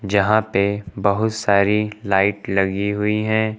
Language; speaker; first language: Hindi; native; Hindi